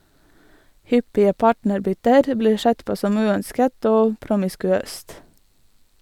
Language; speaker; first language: Norwegian; non-native, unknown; Latvian